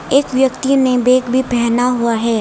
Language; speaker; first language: Hindi; non-native, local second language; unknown